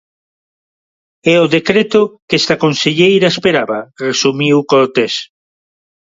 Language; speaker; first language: Galician; non-native, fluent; Spanish